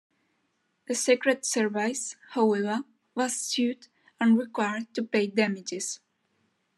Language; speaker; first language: English; non-native, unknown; Spanish